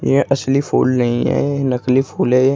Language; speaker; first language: Hindi; native; Hindi